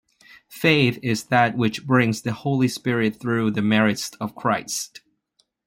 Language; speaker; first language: English; non-native, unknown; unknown